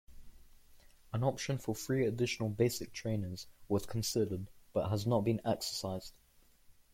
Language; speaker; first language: English; native; English